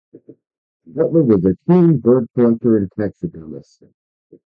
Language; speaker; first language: English; native; English